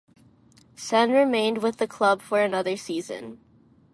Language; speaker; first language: English; non-native, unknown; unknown